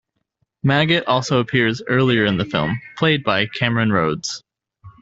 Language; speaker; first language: English; native; English